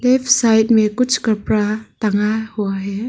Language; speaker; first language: Hindi; non-native, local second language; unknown